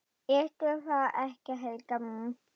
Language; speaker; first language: Icelandic; non-native, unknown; German